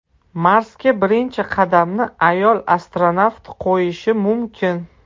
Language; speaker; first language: Uzbek; non-native, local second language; Russian